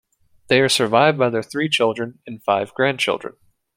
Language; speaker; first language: English; native; English